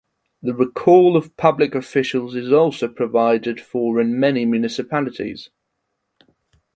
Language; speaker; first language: English; non-native, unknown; German